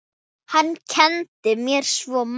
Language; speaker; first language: Icelandic; non-native, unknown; Thai